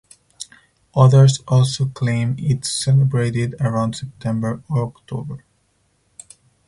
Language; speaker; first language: English; non-native, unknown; Spanish